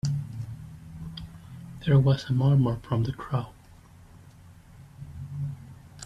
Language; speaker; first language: English; native; English